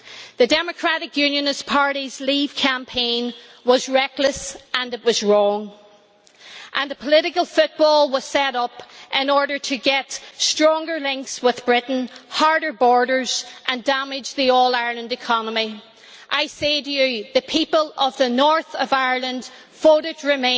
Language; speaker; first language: English; native; English